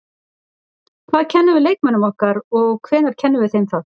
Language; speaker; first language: Icelandic; native; Icelandic